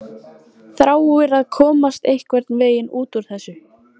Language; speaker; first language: Icelandic; native; Icelandic